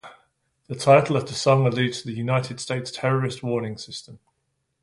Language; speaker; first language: English; native; English